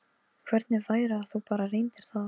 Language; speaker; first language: Icelandic; non-native, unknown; Polish